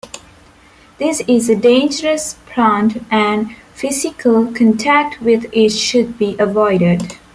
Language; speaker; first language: English; non-native, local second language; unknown